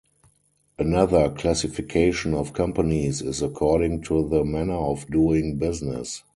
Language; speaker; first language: English; non-native, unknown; German